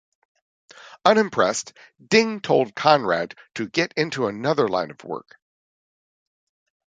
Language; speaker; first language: English; native; English